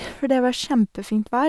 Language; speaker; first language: Norwegian; non-native, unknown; English